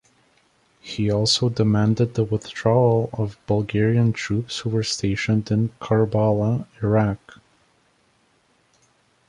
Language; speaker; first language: English; native; English